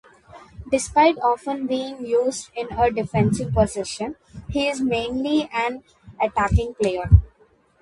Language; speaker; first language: English; non-native, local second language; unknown